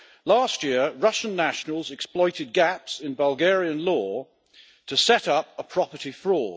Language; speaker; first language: English; native; English